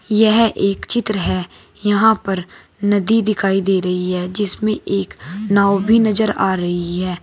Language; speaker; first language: Hindi; native; Hindi